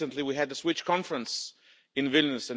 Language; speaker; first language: English; non-native, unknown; Lithuanian